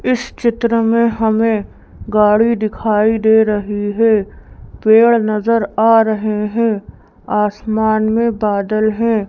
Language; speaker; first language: Hindi; native; Hindi